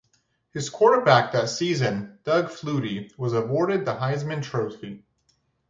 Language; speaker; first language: English; native; English